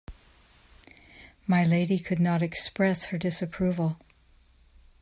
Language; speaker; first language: English; native; English